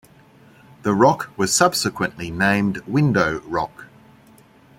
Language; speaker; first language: English; native; English